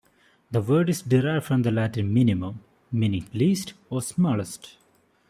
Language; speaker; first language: English; non-native, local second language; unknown